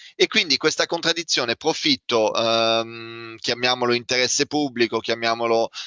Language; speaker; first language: Italian; non-native, fluent; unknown